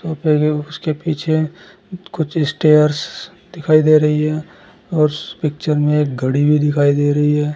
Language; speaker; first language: Hindi; native; Hindi